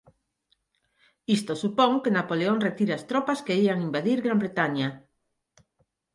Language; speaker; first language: Galician; non-native, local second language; Spanish